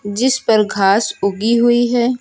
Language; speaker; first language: Hindi; native; Hindi